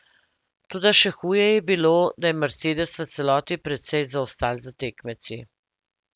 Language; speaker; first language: Slovenian; native; Slovenian